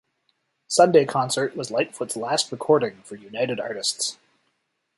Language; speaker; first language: English; native; English